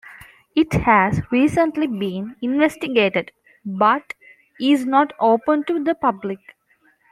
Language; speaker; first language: English; non-native, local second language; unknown